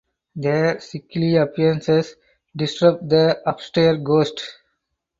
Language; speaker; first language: English; non-native, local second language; Tamil